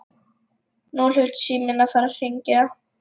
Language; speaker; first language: Icelandic; non-native, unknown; Lithuanian